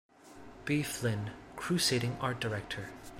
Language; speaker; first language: English; non-native, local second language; Cantonese